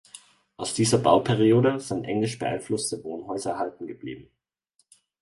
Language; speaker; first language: German; native; German